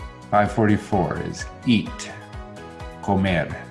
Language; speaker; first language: English; native; English